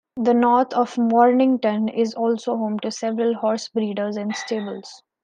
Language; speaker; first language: English; non-native, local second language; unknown